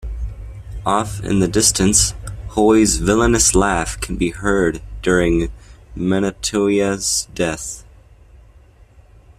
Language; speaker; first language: English; native; English